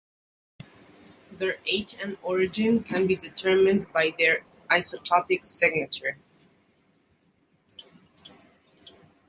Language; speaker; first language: English; native; English